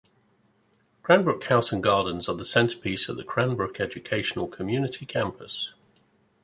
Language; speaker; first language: English; native; English